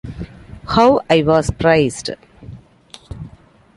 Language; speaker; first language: English; non-native, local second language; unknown